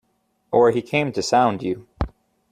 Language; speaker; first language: English; native; English